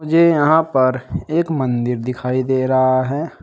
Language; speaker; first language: Hindi; native; Hindi